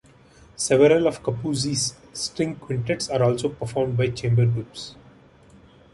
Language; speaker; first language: English; non-native, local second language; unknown